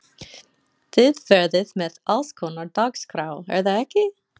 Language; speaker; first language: Icelandic; non-native, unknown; English